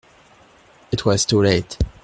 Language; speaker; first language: English; non-native, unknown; French